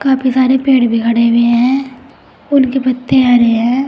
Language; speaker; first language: Hindi; native; Hindi